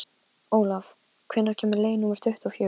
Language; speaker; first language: Icelandic; non-native, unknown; Polish